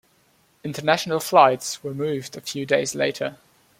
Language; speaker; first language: English; non-native, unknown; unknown